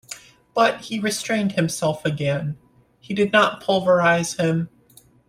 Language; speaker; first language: English; native; English